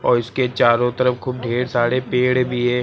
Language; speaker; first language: Hindi; native; Hindi